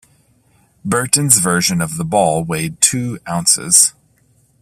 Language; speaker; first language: English; native; English